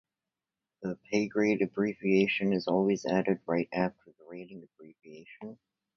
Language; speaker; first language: English; native; English